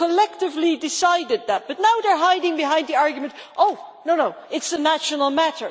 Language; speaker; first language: English; non-native, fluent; Dutch